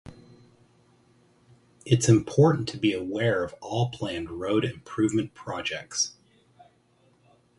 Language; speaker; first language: English; native; English